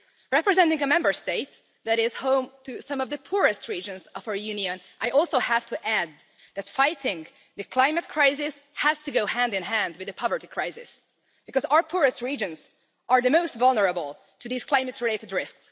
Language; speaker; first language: English; non-native, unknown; Hungarian